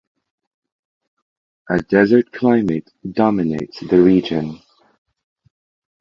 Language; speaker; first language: English; non-native, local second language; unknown